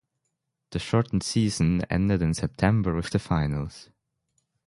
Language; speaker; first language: English; non-native, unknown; German